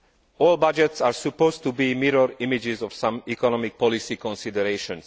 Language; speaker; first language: English; non-native, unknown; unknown